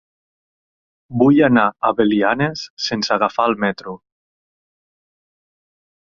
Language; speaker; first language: Catalan; native; Catalan